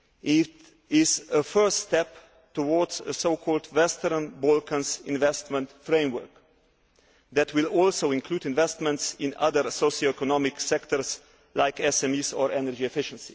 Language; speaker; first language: English; non-native, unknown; Slovenian